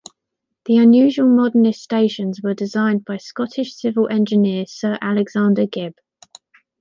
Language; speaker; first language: English; native; English